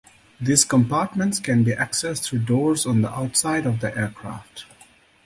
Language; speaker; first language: English; non-native, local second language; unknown